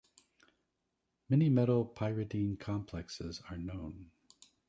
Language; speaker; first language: English; native; English